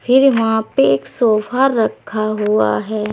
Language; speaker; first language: Hindi; native; Hindi